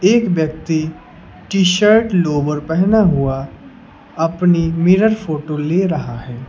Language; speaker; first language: Hindi; native; Hindi